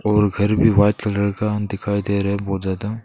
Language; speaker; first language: Hindi; non-native, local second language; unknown